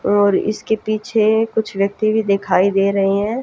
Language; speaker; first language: Hindi; native; Hindi